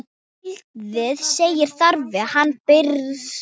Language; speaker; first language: Icelandic; non-native, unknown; Thai